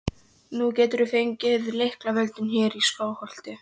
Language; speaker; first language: Icelandic; non-native, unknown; Polish